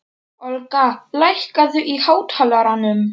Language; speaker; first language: Icelandic; non-native, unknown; Polish